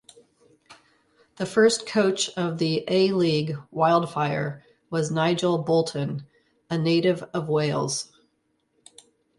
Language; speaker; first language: English; native; English